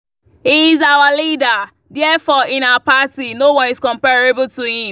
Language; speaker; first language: English; non-native, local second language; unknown